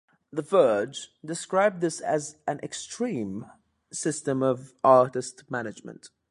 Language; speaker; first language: English; native; English